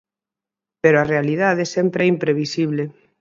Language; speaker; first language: Galician; native; Galician